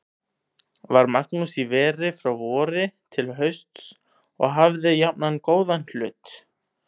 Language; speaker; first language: Icelandic; native; Icelandic